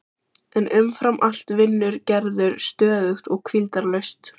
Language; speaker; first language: Icelandic; native; Icelandic